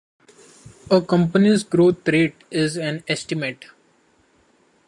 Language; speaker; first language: English; non-native, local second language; Marathi